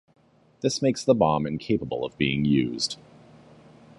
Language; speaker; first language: English; native; English